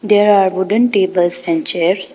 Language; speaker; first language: English; non-native, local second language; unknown